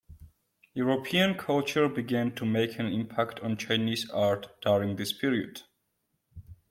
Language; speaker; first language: English; non-native, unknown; Georgian